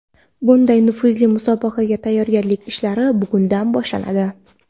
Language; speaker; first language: Uzbek; non-native, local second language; Kara-Kalpak